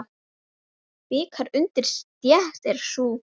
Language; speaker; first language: Icelandic; native; Icelandic